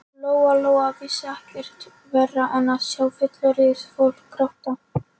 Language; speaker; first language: Icelandic; non-native, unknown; Polish